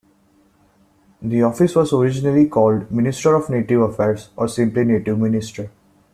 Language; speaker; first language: English; non-native, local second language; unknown